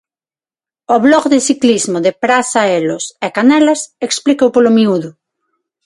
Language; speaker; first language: Galician; non-native, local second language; Spanish